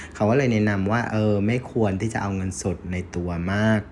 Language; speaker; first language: Thai; non-native, fluent; Vietnamese